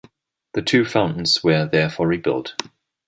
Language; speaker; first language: English; non-native, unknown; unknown